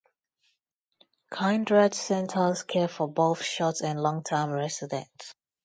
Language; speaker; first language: English; non-native, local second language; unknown